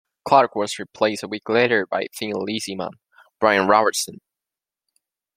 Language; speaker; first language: English; non-native, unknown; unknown